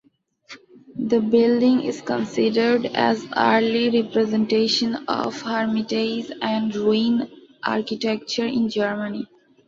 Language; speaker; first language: English; non-native, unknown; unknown